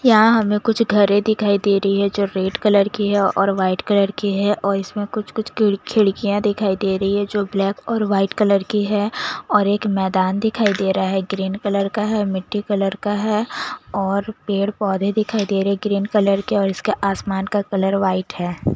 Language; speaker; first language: Hindi; non-native, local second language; Punjabi